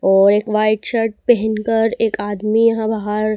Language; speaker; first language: Hindi; native; Hindi